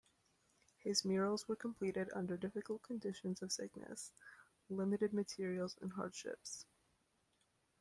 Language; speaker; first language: English; native; English